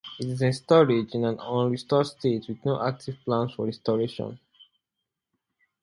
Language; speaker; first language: English; native; English